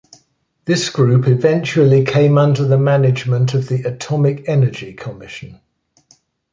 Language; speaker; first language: English; native; English